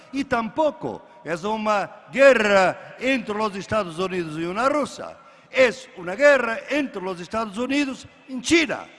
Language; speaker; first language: Spanish; non-native, related language; Portuguese